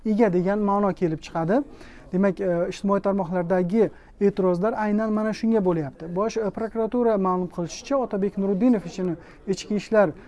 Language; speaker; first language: Uzbek; native; Uzbek